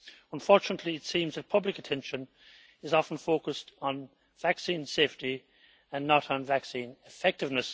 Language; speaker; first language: English; native; English